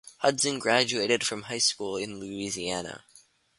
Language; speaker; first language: English; native; English